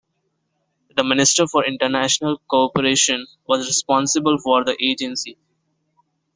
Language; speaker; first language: English; non-native, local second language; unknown